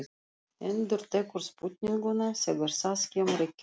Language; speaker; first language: Icelandic; non-native, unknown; Russian